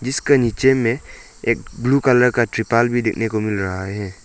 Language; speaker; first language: Hindi; non-native, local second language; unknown